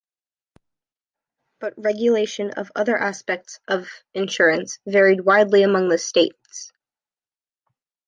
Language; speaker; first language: English; native; English